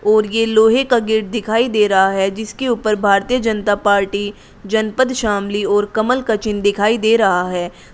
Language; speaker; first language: Hindi; native; Hindi